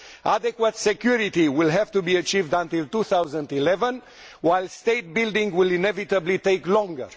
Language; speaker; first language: English; non-native, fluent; Romanian